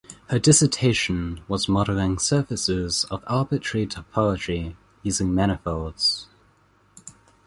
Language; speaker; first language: English; native; English